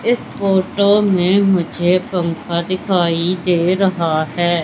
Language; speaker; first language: Hindi; native; Hindi